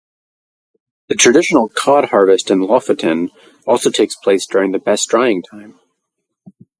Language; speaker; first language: English; native; English